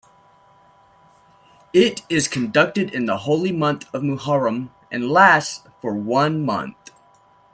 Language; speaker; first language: English; native; English